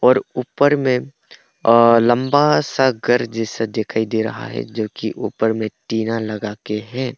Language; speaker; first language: Hindi; non-native, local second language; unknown